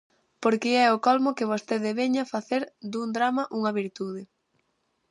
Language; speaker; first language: Galician; native; Galician